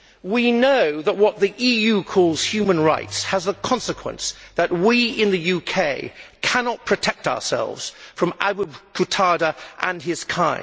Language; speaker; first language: English; native; English